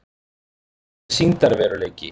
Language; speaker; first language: Icelandic; native; Icelandic